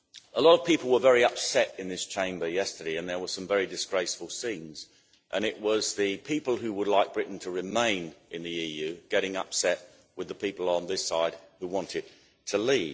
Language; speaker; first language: English; native; English